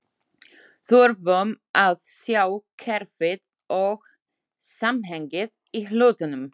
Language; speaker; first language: Icelandic; non-native, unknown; Slovak